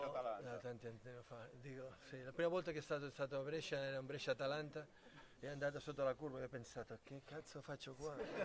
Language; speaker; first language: Italian; non-native, fluent; Catalan